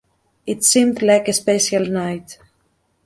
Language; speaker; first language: English; native; English